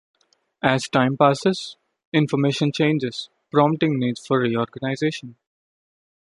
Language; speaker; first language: English; non-native, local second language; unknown